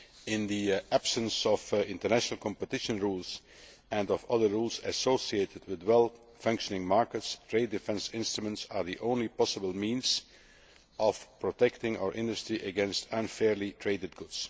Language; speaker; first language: English; non-native, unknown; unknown